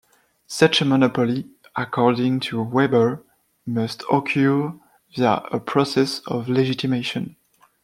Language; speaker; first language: English; non-native, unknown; French